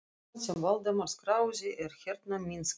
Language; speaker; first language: Icelandic; non-native, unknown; Russian